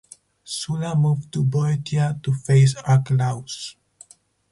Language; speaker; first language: English; non-native, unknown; Spanish